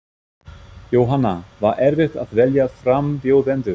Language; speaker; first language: Icelandic; non-native, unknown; German